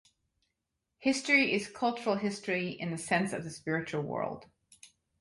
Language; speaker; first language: English; native; English